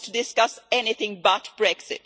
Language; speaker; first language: English; non-native, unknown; Swedish